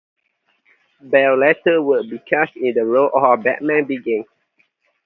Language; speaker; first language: English; non-native, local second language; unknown